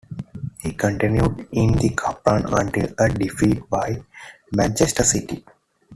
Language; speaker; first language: English; non-native, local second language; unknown